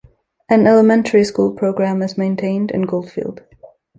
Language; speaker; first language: English; native; English